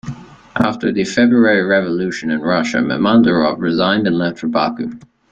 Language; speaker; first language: English; native; English